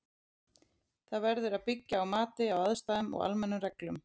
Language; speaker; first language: Icelandic; native; Icelandic